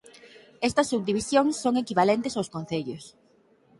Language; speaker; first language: Galician; native; Galician